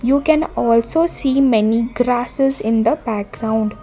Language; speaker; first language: English; non-native, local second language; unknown